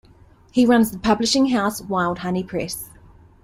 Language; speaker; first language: English; native; English